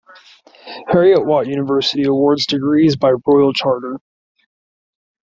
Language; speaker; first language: English; native; English